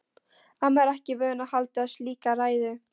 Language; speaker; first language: Icelandic; non-native, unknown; Polish